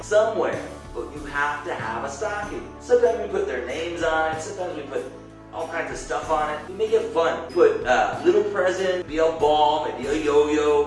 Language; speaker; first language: English; native; English